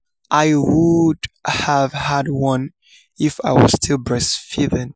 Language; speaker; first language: English; non-native, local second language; Yoruba